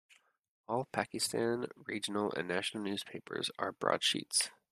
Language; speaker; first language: English; native; English